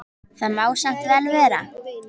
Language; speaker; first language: Icelandic; native; Icelandic